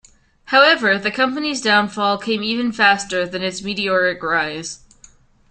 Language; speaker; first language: English; native; English